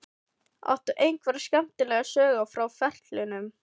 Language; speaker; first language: Icelandic; non-native, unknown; Filipino